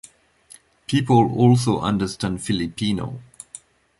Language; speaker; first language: English; non-native, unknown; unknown